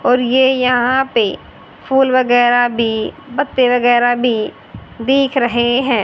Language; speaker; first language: Hindi; native; Hindi